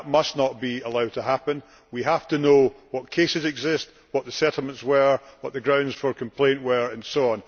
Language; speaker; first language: English; native; English